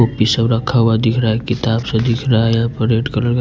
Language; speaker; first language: Hindi; non-native, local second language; Bhojpuri